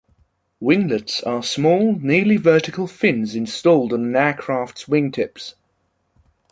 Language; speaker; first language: English; non-native, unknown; German